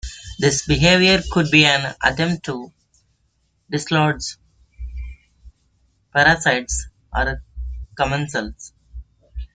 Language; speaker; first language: English; non-native, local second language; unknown